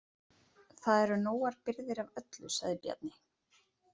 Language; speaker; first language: Icelandic; native; Icelandic